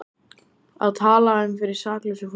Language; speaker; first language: Icelandic; native; Icelandic